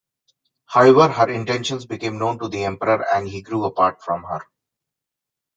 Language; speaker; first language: English; non-native, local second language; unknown